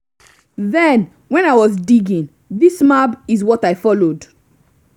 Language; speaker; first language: English; non-native, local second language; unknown